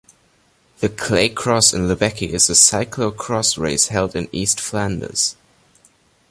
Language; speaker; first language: English; non-native, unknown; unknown